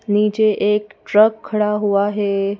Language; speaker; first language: Hindi; native; Hindi